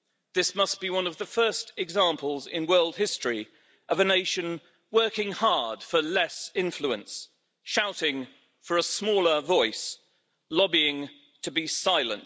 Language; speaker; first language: English; native; English